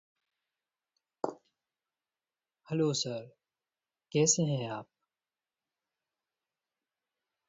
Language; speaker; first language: English; non-native, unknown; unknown